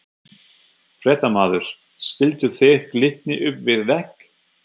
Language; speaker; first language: Icelandic; non-native, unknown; German